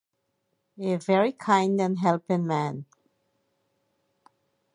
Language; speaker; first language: English; native; English